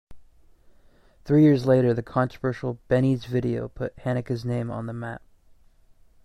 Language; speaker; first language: English; native; English